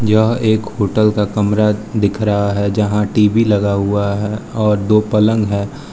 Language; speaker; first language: Hindi; non-native, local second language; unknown